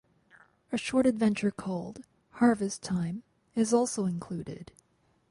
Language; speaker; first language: English; native; English